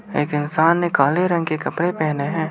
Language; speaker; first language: Hindi; non-native, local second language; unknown